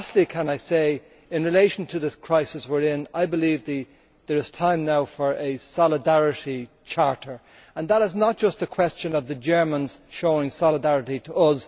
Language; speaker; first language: English; native; English